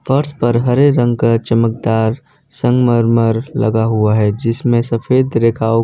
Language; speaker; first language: Hindi; non-native, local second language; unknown